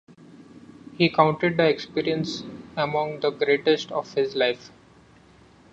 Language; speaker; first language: English; non-native, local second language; Marathi